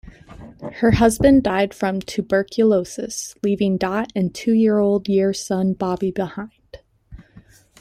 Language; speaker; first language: English; native; English